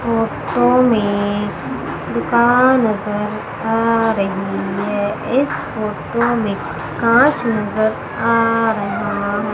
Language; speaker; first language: Hindi; native; Hindi